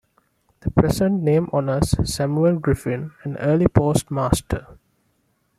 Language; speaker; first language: English; non-native, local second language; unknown